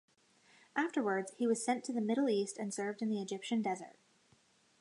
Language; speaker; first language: English; native; English